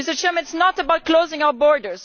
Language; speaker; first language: English; non-native, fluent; Italian